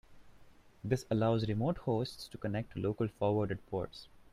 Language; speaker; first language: English; non-native, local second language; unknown